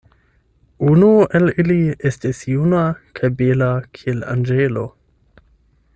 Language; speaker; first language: Esperanto; non-native, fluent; German